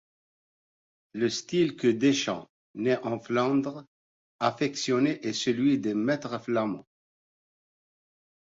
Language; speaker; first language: French; non-native, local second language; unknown